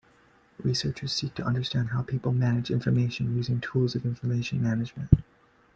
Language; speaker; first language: English; native; English